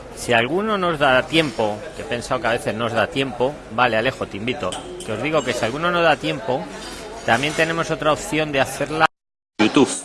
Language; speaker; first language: Spanish; native; Spanish